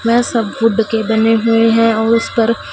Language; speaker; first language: Hindi; non-native, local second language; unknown